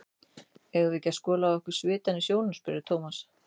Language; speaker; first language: Icelandic; native; Icelandic